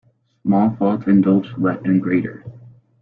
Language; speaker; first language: English; native; English